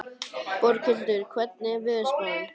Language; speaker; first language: Icelandic; native; Icelandic